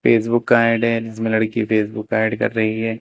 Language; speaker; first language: Hindi; native; Hindi